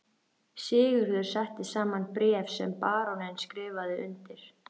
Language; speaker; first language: Icelandic; native; Icelandic